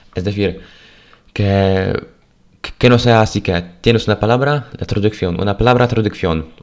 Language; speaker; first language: Spanish; non-native, fluent; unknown